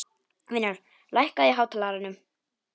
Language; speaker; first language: Icelandic; non-native, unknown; Polish